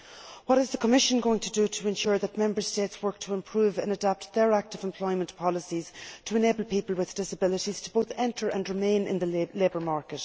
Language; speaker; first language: English; native; English